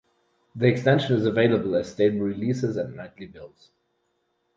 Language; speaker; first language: English; non-native, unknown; German